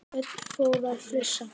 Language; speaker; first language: Icelandic; native; Icelandic